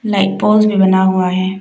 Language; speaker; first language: Hindi; non-native, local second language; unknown